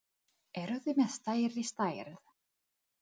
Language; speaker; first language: Icelandic; non-native, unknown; Czech